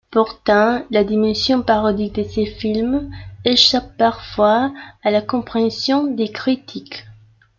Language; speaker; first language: French; non-native, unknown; Spanish